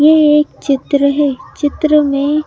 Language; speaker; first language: Hindi; native; Hindi